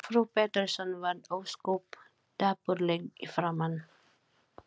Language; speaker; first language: Icelandic; non-native, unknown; Filipino